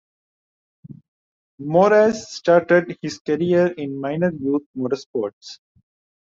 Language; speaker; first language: English; non-native, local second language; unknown